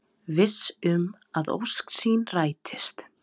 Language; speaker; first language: Icelandic; non-native, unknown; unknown